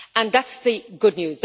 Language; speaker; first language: English; native; English